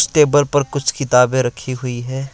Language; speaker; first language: Hindi; non-native, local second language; Assamese